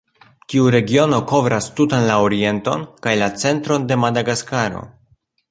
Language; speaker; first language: Esperanto; non-native, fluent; Polish